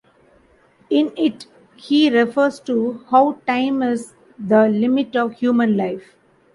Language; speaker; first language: English; non-native, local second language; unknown